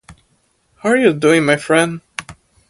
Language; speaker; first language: English; native; English